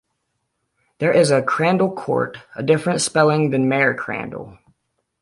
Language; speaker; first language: English; native; English